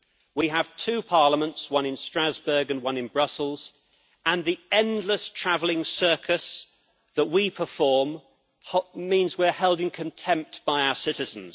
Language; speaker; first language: English; native; English